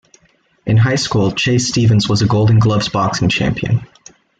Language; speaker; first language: English; native; English